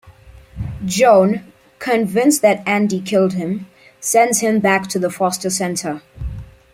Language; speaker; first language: English; native; English